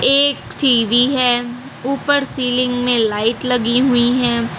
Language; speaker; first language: Hindi; non-native, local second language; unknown